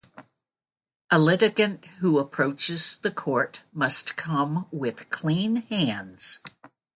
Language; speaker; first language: English; native; English